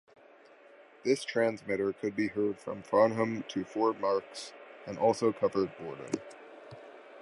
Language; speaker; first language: English; native; English